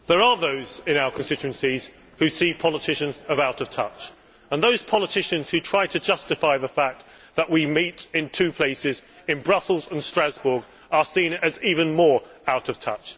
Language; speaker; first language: English; native; English